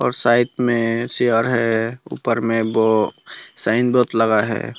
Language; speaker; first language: Hindi; non-native, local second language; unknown